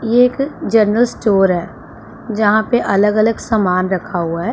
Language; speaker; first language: Hindi; non-native, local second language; Punjabi